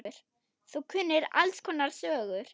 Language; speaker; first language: Icelandic; non-native, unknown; German